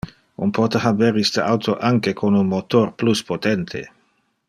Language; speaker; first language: Interlingua; non-native, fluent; Dutch